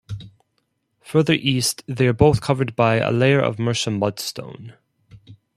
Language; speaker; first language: English; non-native, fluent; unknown